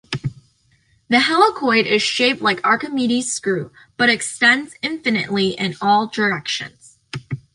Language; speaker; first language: English; native; English